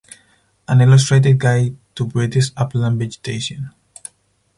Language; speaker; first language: English; non-native, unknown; Spanish